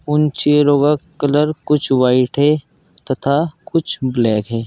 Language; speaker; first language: Hindi; native; Hindi